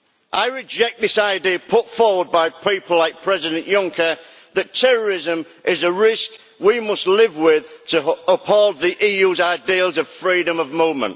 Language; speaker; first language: English; native; English